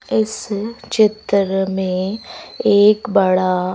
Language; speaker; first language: Hindi; native; Hindi